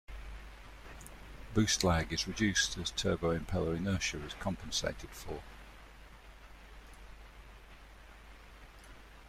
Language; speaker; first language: English; native; English